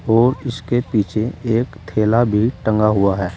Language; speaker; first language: Hindi; native; Hindi